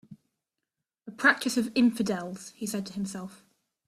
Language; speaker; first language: English; native; English